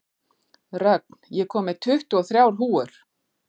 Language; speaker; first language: Icelandic; native; Icelandic